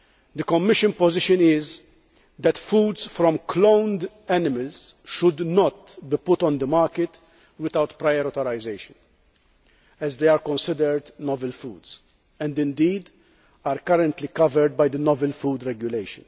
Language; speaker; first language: English; non-native, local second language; Maltese